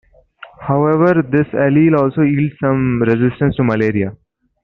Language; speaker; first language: English; non-native, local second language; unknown